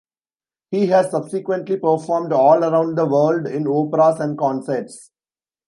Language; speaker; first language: English; non-native, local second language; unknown